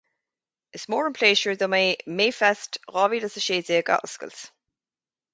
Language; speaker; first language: Irish; native; Irish